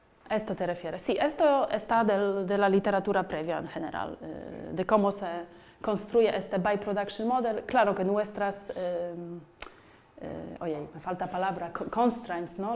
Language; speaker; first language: Spanish; non-native, fluent; Polish